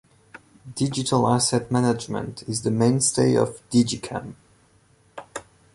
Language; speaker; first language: English; non-native, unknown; French